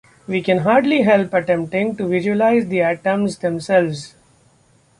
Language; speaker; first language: English; non-native, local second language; Marathi